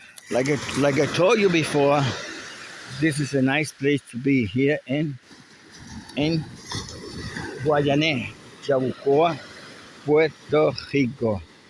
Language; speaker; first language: English; non-native, local second language; Spanish